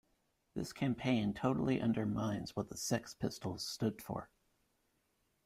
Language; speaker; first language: English; native; English